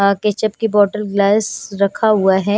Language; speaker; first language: Hindi; non-native, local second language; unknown